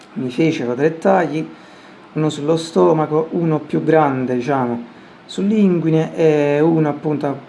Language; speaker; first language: Italian; native; Italian